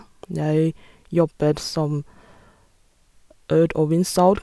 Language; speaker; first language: Norwegian; non-native, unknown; Chinese